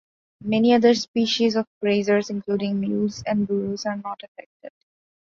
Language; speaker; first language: English; non-native, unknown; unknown